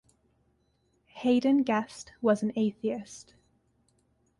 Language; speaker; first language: English; native; English